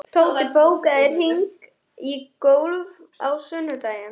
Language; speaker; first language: Icelandic; non-native, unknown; German